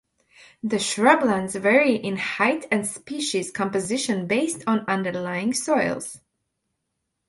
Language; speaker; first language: English; non-native, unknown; Latvian